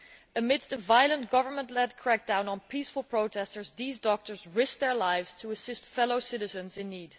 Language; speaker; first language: English; non-native, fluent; Dutch